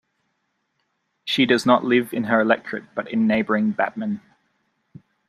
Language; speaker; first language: English; native; English